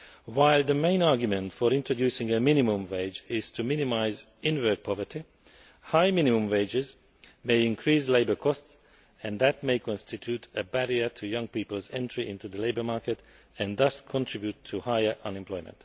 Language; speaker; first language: English; non-native, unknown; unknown